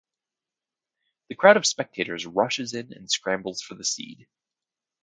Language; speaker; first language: English; native; English